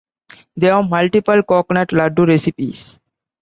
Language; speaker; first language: English; non-native, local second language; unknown